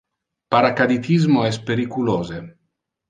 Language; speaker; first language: Interlingua; non-native, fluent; Italian